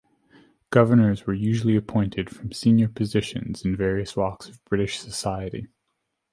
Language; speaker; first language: English; native; English